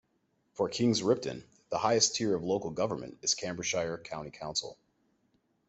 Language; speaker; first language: English; native; English